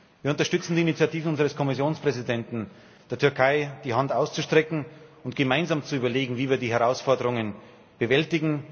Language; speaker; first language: German; native; German